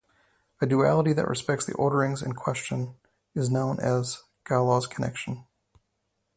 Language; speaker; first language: English; native; English